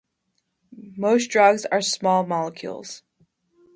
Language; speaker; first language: English; native; English